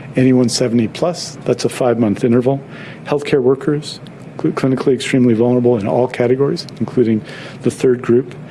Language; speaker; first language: English; native; English